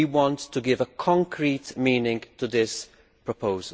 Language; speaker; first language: English; non-native, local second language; Maltese